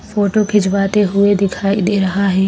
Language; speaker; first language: Hindi; native; Hindi